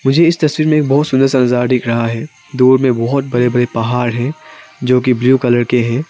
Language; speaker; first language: Hindi; non-native, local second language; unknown